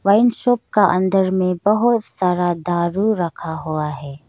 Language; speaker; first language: Hindi; non-native, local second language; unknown